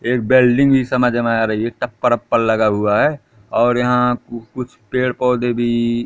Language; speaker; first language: Hindi; native; Hindi